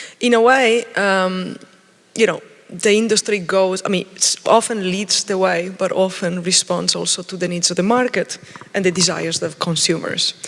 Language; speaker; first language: English; non-native, fluent; Italian